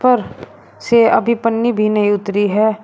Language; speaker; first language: Hindi; native; Hindi